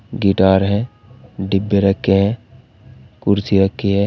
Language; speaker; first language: Hindi; native; Hindi